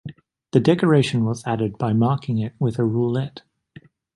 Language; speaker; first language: English; native; English